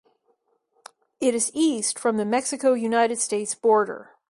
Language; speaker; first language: English; native; English